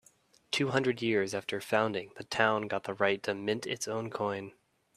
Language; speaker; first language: English; native; English